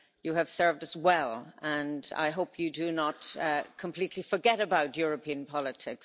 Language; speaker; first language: English; native; English